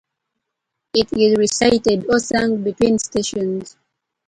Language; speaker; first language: English; native; English